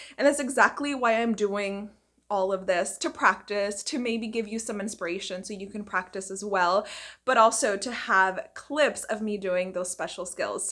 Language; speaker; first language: English; early bilingual, other home language; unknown